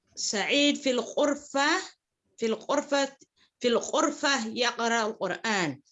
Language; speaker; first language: Arabic; non-native, learner; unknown